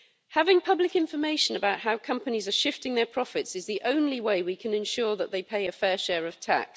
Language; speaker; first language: English; native; English